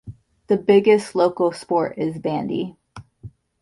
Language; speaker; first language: English; native; English